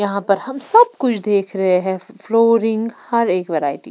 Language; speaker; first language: Hindi; non-native, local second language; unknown